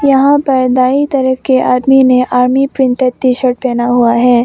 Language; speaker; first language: Hindi; non-native, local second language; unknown